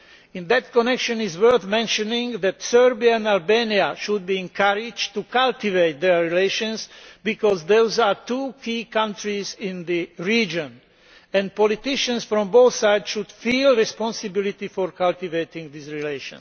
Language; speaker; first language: English; non-native, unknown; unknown